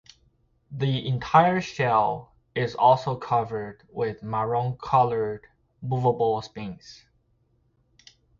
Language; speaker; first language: English; native; English